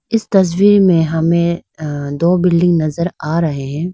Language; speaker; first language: Hindi; non-native, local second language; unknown